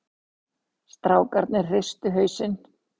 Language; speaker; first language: Icelandic; native; Icelandic